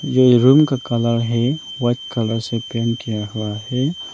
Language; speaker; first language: Hindi; non-native, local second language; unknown